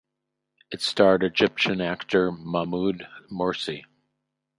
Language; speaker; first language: English; native; English